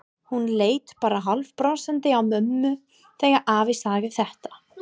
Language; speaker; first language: Icelandic; non-native, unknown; English